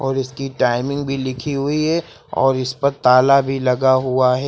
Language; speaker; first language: Hindi; native; Hindi